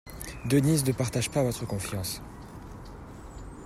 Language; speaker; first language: French; native; French